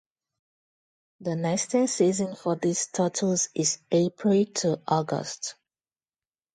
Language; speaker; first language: English; non-native, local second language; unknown